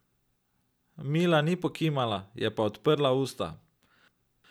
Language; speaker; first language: Slovenian; native; Slovenian